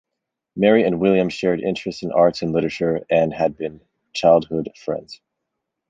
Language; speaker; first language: English; native; English